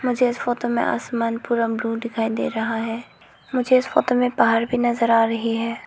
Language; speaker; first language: Hindi; non-native, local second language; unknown